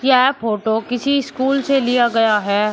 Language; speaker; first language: Hindi; native; Hindi